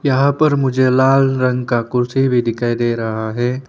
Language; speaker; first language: Hindi; non-native, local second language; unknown